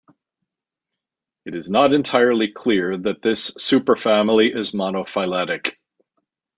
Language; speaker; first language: English; native; English